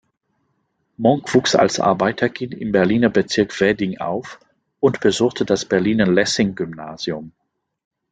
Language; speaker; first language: German; non-native, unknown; French